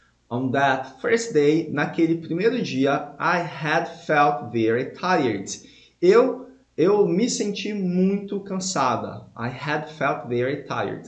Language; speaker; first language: English; non-native, fluent; Portuguese